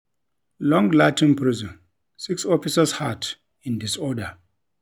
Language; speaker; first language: English; non-native, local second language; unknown